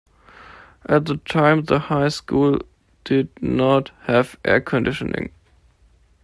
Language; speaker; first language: English; non-native, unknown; German